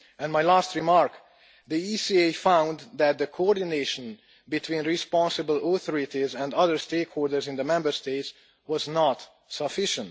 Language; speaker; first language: English; non-native, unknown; Hungarian